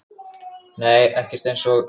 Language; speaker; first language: Icelandic; native; Icelandic